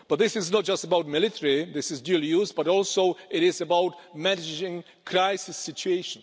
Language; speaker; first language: English; non-native, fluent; Czech